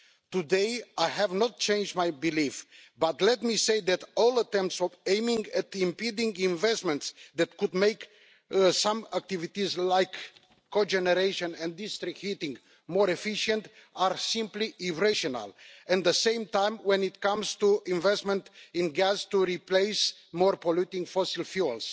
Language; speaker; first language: English; non-native, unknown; Romanian